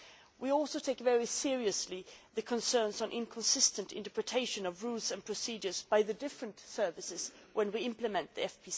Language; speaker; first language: English; non-native, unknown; Swedish